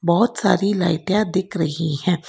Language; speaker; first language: Hindi; non-native, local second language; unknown